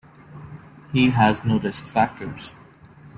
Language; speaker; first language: English; non-native, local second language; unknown